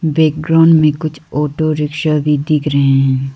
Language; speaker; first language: Hindi; non-native, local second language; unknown